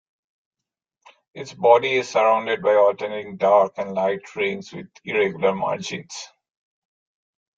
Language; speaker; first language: English; non-native, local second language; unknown